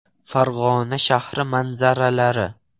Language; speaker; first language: Uzbek; non-native, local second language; Russian